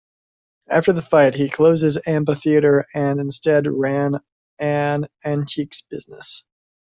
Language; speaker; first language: English; native; English